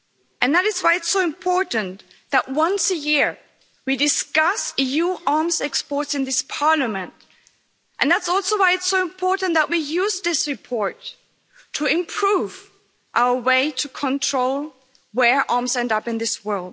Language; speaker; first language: English; non-native, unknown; German